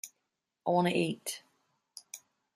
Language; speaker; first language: English; native; English